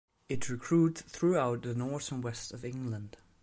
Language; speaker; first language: English; non-native, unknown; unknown